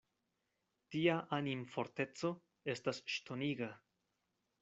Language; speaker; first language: Esperanto; non-native, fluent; Spanish